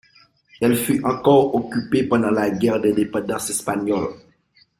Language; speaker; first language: French; non-native, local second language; Haitian Creole